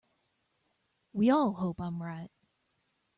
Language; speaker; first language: English; native; English